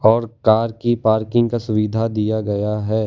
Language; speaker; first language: Hindi; non-native, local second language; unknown